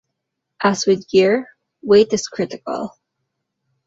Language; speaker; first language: English; non-native, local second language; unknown